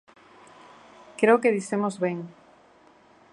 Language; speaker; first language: Galician; native; Galician